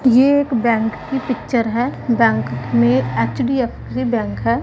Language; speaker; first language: Hindi; non-native, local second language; Punjabi